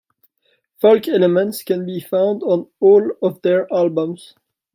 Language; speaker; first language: English; non-native, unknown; French